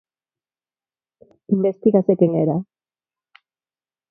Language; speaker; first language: Galician; non-native, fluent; Spanish